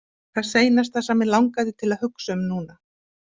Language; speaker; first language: Icelandic; native; Icelandic